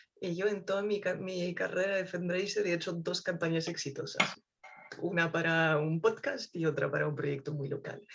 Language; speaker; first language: Spanish; non-native, fluent; French